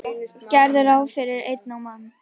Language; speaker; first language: Icelandic; native; Icelandic